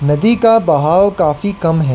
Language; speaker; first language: Hindi; non-native, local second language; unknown